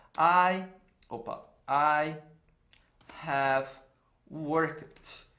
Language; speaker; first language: English; non-native, fluent; Portuguese